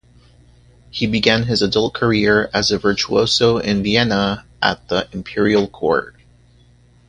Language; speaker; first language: English; native; English